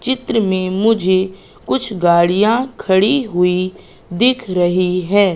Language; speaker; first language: Hindi; native; Hindi